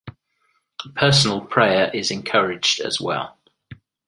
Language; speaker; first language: English; native; English